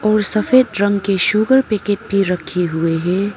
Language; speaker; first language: Hindi; non-native, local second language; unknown